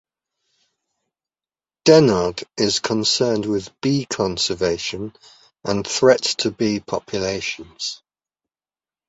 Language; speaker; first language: English; native; English